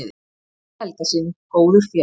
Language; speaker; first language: Icelandic; native; Icelandic